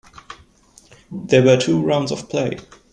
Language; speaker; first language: English; non-native, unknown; German